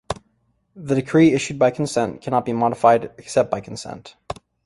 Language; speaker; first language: English; native; English